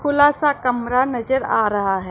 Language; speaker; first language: Hindi; non-native, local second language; Punjabi